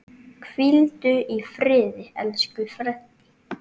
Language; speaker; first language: Icelandic; native; Icelandic